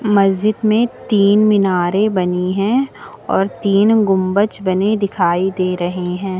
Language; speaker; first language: Hindi; native; Hindi